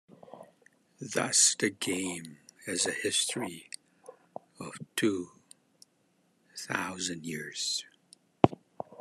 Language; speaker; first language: English; non-native, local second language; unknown